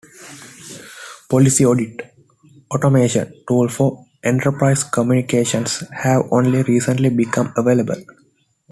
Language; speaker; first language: English; non-native, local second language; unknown